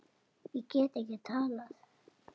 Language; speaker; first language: Icelandic; native; Icelandic